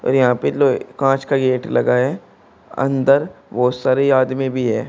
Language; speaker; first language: Hindi; native; Hindi